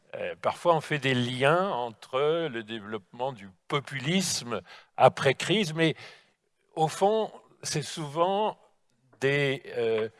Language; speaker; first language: French; native; French